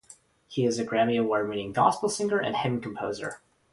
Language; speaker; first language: English; non-native, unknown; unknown